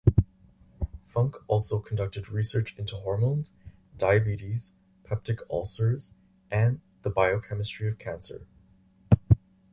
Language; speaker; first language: English; native; English